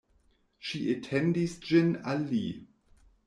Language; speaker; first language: Esperanto; non-native, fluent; German